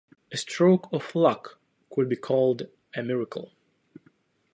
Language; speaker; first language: English; non-native, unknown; Russian